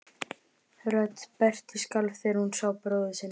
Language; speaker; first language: Icelandic; native; Icelandic